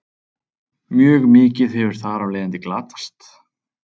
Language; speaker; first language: Icelandic; native; Icelandic